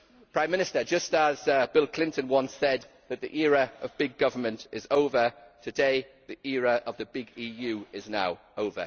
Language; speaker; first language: English; native; English